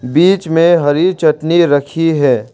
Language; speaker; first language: Hindi; non-native, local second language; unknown